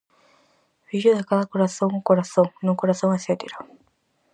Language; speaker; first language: Galician; native; Galician